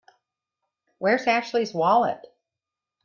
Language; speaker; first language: English; native; English